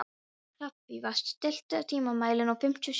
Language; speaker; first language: Icelandic; non-native, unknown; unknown